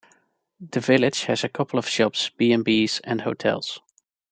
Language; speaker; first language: English; non-native, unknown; Dutch